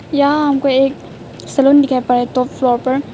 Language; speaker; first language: Hindi; non-native, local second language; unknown